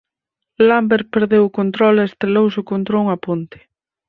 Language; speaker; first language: Galician; native; Galician